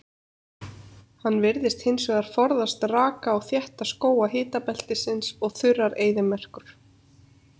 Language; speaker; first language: Icelandic; native; Icelandic